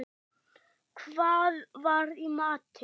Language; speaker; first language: Icelandic; non-native, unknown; German